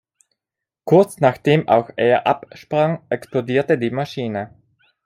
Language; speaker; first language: German; non-native, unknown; Italian